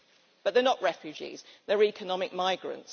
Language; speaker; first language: English; native; English